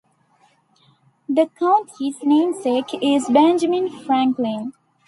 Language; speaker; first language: English; non-native, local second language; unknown